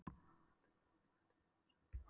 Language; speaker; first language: Icelandic; non-native, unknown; Polish